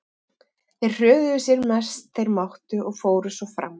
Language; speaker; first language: Icelandic; native; Icelandic